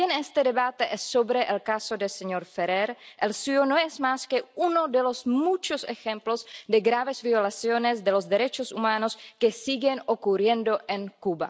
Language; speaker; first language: Spanish; non-native, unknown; Czech